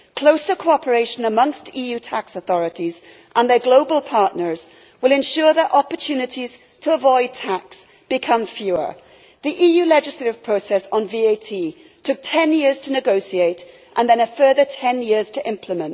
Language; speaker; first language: English; native; English